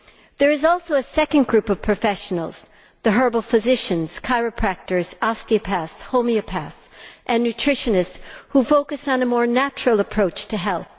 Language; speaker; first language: English; native; English